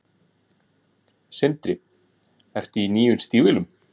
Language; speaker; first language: Icelandic; native; Icelandic